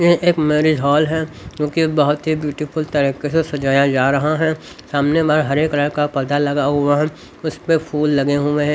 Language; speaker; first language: Hindi; native; Hindi